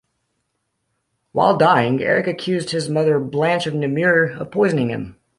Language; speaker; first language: English; native; English